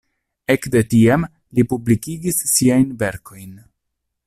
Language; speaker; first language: Esperanto; non-native, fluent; Italian